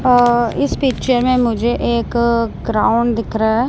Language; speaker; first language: Hindi; non-native, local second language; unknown